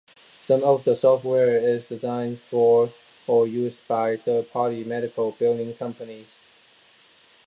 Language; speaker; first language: English; non-native, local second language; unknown